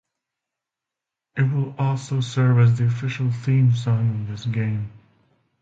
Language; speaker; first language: English; non-native, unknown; Finnish